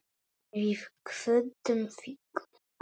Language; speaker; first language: Icelandic; non-native, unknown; Polish